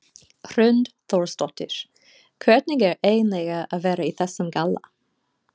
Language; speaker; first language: Icelandic; non-native, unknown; English